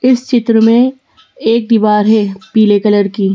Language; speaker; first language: Hindi; native; Hindi